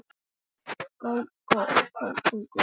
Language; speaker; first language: Icelandic; native; Icelandic